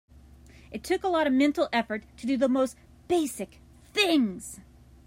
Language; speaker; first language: English; native; English